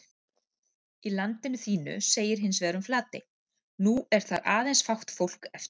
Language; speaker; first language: Icelandic; native; Icelandic